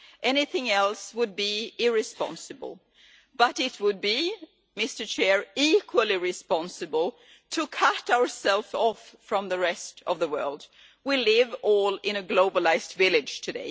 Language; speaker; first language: English; non-native, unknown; Swedish